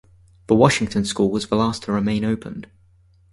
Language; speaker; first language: English; native; English